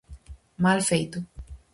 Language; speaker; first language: Galician; native; Galician